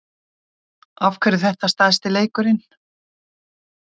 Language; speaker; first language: Icelandic; native; Icelandic